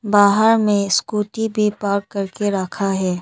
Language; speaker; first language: Hindi; non-native, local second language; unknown